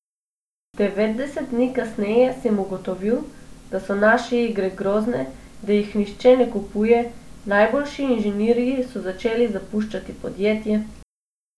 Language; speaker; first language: Slovenian; non-native, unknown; Macedonian